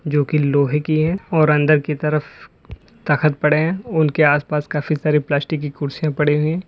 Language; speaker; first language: Hindi; native; Hindi